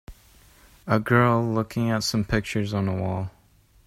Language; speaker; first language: English; native; English